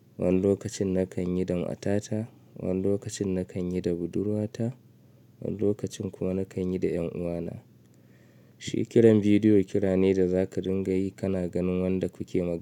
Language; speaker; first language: Hausa; native; Hausa